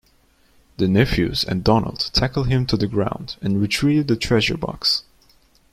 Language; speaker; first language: English; non-native, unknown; Turkish